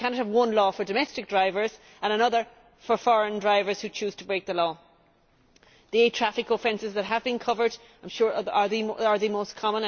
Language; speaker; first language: English; native; English